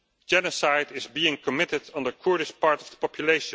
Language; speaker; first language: English; non-native, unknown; Dutch